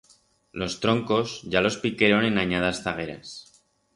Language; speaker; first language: Aragonese; non-native, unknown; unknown